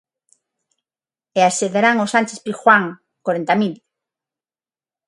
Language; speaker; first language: Galician; non-native, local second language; Spanish